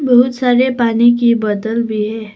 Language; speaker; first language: Hindi; non-native, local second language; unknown